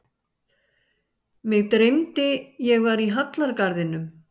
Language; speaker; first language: Icelandic; native; Icelandic